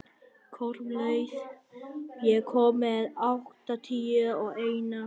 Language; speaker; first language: Icelandic; non-native, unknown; Vietnamese